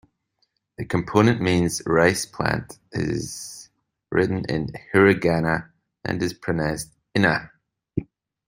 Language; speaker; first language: English; native; English